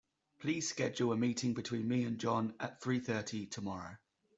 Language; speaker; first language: English; native; English